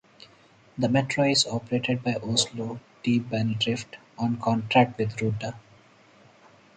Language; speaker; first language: English; non-native, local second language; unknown